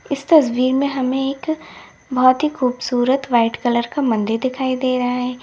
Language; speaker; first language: Hindi; native; Hindi